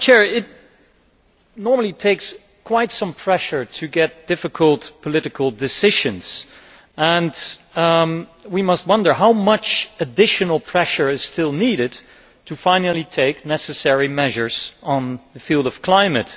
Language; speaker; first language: English; non-native, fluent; Dutch